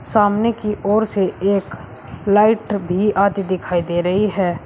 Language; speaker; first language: Hindi; native; Hindi